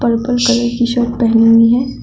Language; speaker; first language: Hindi; native; Hindi